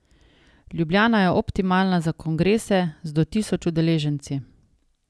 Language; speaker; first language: Slovenian; native; Slovenian